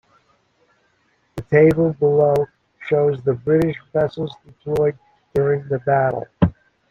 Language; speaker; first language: English; native; English